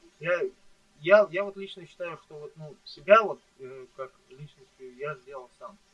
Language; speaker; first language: Russian; native; Russian